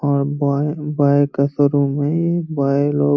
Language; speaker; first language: Hindi; native; Hindi